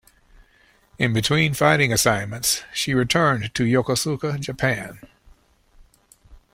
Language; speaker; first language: English; native; English